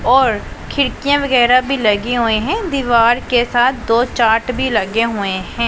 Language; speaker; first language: Hindi; non-native, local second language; Punjabi